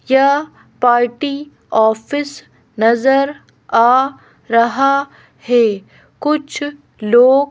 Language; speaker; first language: Hindi; native; Hindi